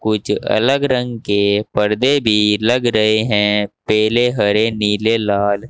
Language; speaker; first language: Hindi; native; Hindi